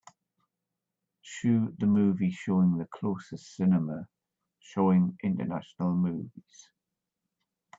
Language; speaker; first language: English; native; English